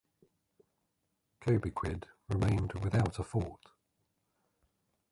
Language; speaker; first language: English; native; English